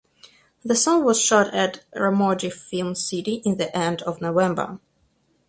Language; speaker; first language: English; non-native, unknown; Russian